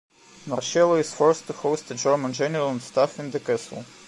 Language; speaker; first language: English; non-native, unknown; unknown